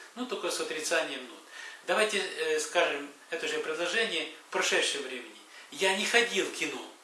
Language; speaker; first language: Russian; native; Russian